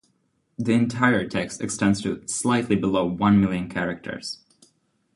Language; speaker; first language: English; non-native, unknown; Czech